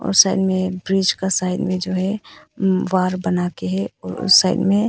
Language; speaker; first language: Hindi; early bilingual, other home language; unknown